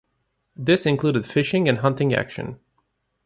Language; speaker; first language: English; native; English